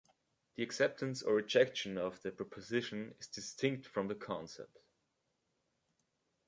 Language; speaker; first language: English; native; English